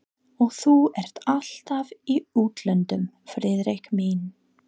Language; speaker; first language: Icelandic; non-native, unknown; English